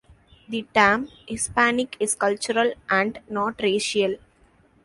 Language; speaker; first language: English; non-native, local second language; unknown